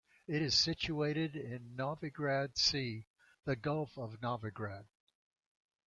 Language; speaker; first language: English; native; English